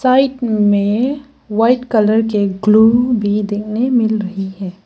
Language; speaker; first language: Hindi; non-native, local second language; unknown